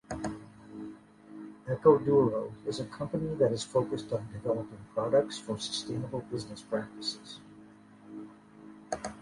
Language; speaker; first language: English; native; English